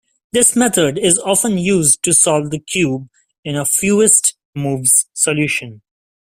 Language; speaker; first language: English; non-native, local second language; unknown